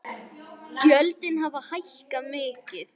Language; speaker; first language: Icelandic; native; Icelandic